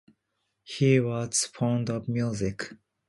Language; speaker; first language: English; non-native, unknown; Japanese